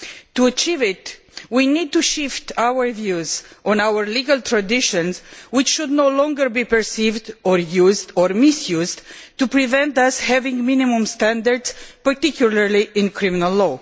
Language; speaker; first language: English; non-native, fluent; Romanian